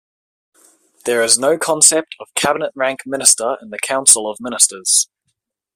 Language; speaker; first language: English; native; English